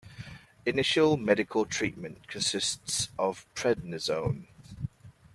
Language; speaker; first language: English; native; English